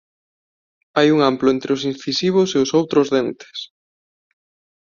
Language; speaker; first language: Galician; non-native, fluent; Spanish